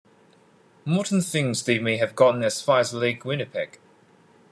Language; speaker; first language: English; non-native, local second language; Cantonese